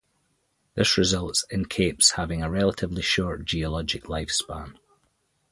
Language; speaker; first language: English; native; English